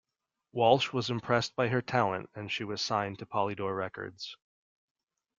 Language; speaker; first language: English; native; English